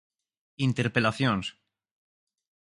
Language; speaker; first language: Galician; native; Galician